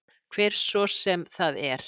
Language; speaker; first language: Icelandic; native; Icelandic